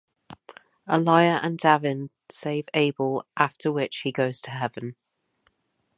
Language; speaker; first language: English; native; English